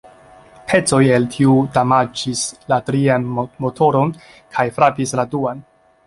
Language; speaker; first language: Esperanto; non-native, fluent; Chinese